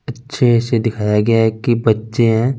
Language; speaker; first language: Hindi; non-native, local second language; Punjabi